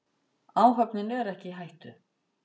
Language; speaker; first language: Icelandic; native; Icelandic